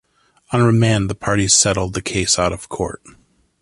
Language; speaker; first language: English; native; English